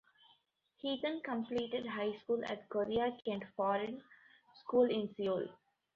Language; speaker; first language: English; non-native, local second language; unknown